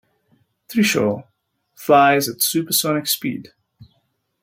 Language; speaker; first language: English; native; English